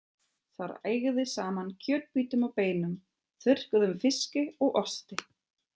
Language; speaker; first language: Icelandic; non-native, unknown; German